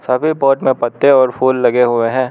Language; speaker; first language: Hindi; non-native, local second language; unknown